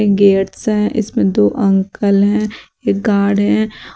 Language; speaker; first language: Hindi; native; Hindi